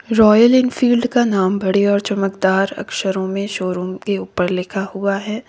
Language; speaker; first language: Hindi; native; Hindi